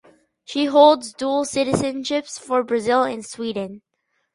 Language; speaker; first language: English; native; English